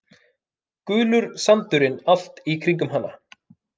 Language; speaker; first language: Icelandic; non-native, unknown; Finnish